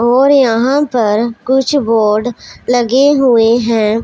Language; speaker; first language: Hindi; non-native, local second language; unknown